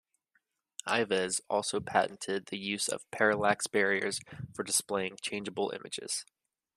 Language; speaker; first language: English; native; English